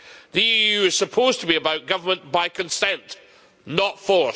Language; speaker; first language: English; native; English